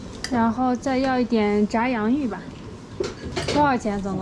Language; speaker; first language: Chinese; native; Chinese